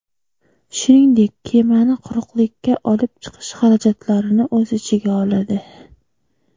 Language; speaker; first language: Uzbek; native; Uzbek